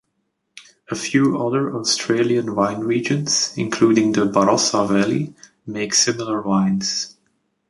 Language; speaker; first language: English; native; English